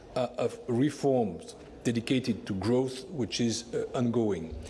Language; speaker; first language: English; non-native, fluent; French